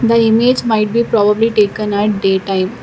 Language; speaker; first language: English; non-native, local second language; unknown